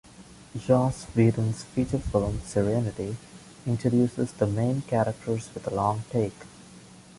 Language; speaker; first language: English; non-native, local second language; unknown